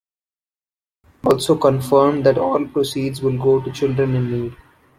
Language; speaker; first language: English; non-native, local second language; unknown